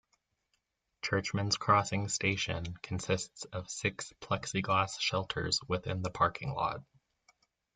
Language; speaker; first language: English; native; English